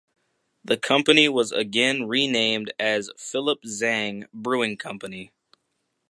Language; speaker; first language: English; native; English